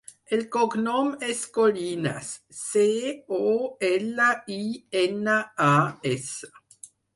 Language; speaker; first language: Catalan; non-native, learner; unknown